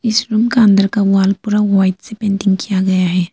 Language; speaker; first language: Hindi; early bilingual, other home language; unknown